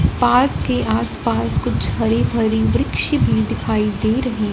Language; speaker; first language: Hindi; non-native, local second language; Punjabi